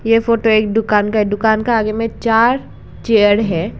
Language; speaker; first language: Hindi; non-native, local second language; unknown